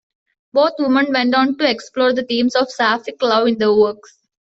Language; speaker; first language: English; non-native, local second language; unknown